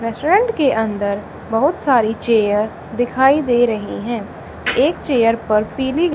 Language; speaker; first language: Hindi; native; Hindi